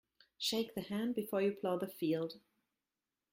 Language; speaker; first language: English; non-native, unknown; German